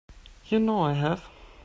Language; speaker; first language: English; non-native, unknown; German